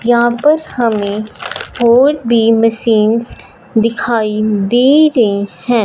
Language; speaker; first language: Hindi; non-native, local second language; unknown